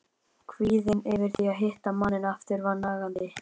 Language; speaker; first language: Icelandic; native; Icelandic